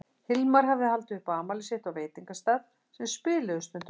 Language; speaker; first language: Icelandic; native; Icelandic